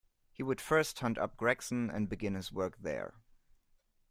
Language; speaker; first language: English; non-native, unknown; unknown